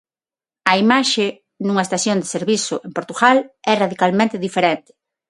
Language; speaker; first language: Galician; non-native, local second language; Spanish